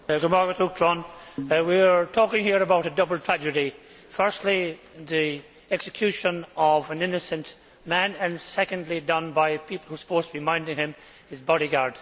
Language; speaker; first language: English; native; English